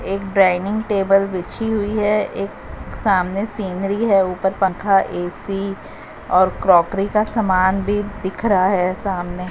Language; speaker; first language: Hindi; native; Hindi